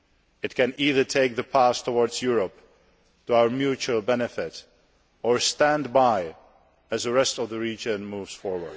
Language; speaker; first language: English; non-native, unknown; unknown